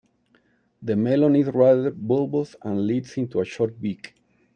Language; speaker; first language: English; non-native, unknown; Spanish